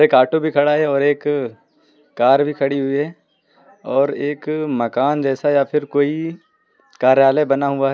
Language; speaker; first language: Hindi; native; Hindi